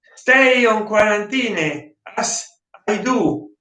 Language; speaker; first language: English; non-native, learner; Italian